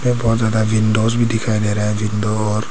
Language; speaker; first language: Hindi; non-native, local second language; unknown